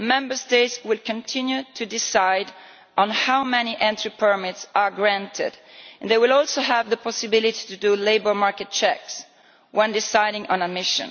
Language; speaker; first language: English; non-native, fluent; Italian